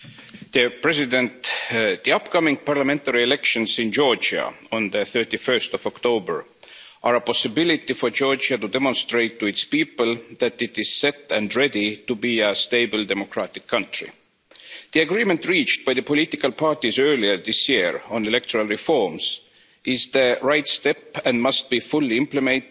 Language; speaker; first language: English; non-native, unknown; Estonian